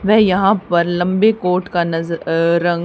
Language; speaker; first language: Hindi; native; Hindi